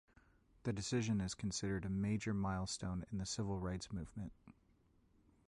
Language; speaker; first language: English; native; English